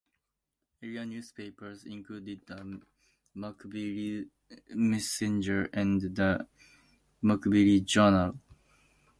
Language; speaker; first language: English; native; English